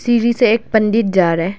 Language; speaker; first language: Hindi; non-native, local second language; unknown